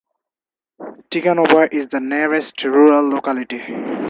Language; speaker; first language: English; non-native, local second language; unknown